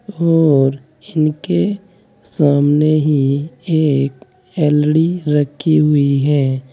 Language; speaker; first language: Hindi; native; Hindi